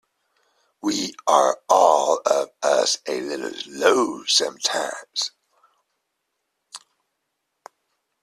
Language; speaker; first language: English; native; English